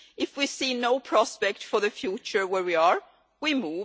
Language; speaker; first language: English; non-native, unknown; Swedish